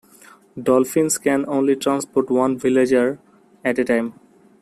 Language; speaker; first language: English; non-native, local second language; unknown